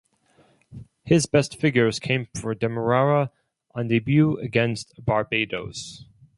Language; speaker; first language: English; non-native, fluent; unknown